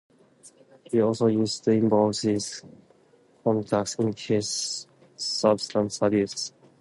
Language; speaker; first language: English; non-native, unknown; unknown